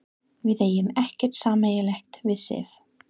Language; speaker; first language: Icelandic; non-native, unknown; English